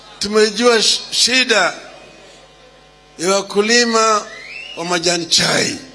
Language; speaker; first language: Swahili; non-native, local second language; Luo (Kenya and Tanzania)